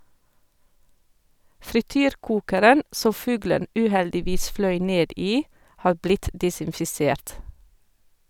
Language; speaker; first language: Norwegian; non-native, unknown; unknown